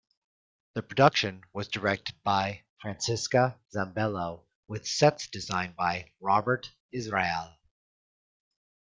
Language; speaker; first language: English; native; English